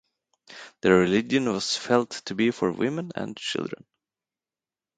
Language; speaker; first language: English; non-native, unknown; Swedish